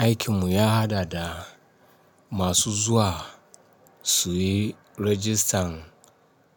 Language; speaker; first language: Hausa; non-native, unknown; Yoruba